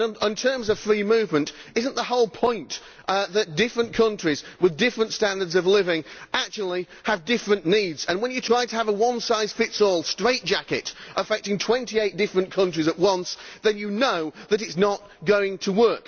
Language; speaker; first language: English; native; English